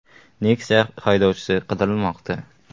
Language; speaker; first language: Uzbek; native; Uzbek